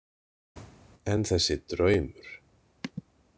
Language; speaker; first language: Icelandic; native; Icelandic